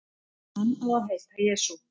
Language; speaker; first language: Icelandic; native; Icelandic